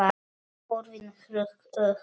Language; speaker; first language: Icelandic; non-native, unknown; Polish